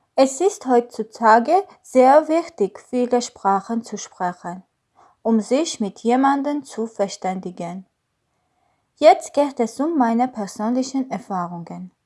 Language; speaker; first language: German; non-native, learner; Armenian